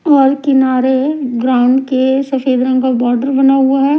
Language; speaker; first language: Hindi; non-native, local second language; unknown